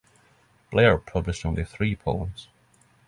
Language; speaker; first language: English; non-native, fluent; Norwegian